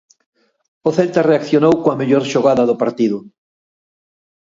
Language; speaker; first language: Galician; native; Galician